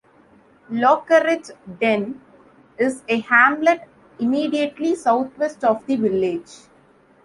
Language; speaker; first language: English; non-native, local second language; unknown